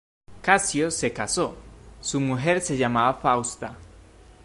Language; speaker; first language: Spanish; native; Spanish